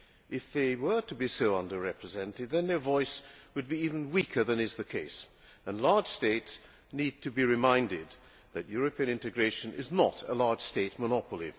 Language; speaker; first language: English; non-native, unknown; Hungarian